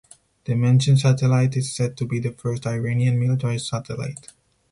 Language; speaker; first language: English; non-native, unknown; Spanish